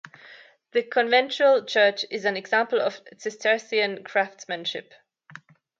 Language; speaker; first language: English; non-native, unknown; German